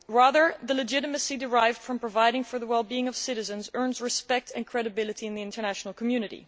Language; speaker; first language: English; non-native, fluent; Dutch